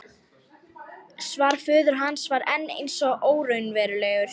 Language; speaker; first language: Icelandic; non-native, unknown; Lithuanian